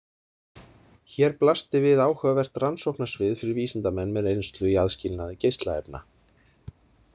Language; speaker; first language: Icelandic; native; Icelandic